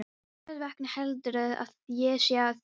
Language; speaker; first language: Icelandic; non-native, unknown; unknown